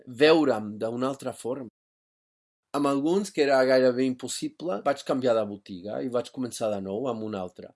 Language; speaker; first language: Catalan; non-native, fluent; English